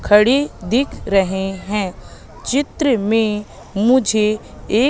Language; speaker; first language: Hindi; native; Hindi